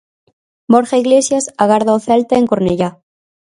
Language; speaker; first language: Galician; native; Galician